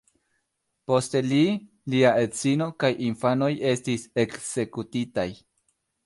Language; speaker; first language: Esperanto; non-native, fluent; Spanish